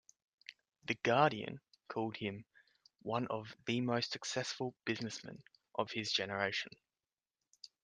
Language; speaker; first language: English; native; English